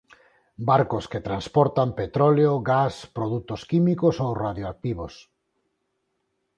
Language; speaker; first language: Galician; non-native, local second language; Spanish